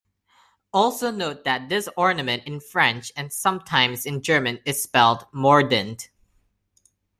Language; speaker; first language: English; non-native, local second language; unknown